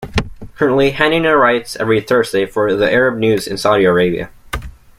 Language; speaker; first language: English; native; English